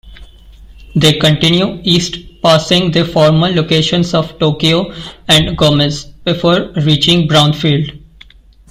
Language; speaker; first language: English; non-native, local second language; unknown